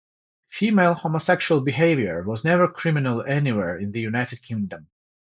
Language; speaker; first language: English; non-native, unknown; Georgian